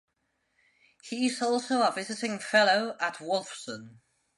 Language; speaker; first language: English; non-native, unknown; Spanish